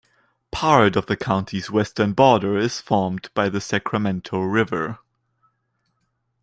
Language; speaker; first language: English; non-native, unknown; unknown